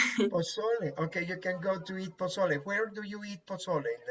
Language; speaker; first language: English; non-native, fluent; Spanish